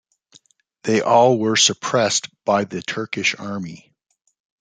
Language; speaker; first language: English; native; English